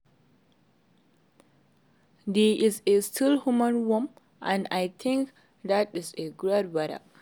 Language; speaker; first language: English; non-native, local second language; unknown